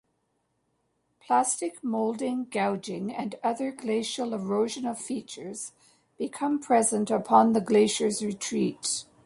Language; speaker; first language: English; native; English